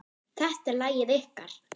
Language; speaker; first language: Icelandic; non-native, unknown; German